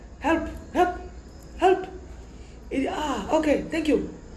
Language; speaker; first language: English; non-native, local second language; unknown